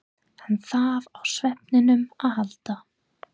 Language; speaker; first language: Icelandic; non-native, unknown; English